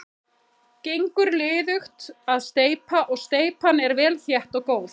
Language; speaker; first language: Icelandic; native; Icelandic